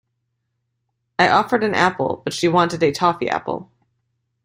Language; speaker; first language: English; native; English